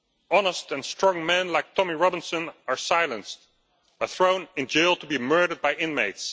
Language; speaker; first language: English; non-native, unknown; Dutch